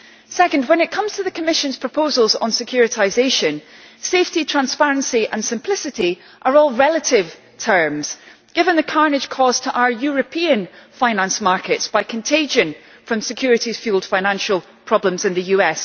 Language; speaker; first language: English; native; English